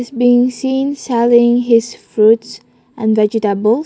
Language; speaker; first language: English; non-native, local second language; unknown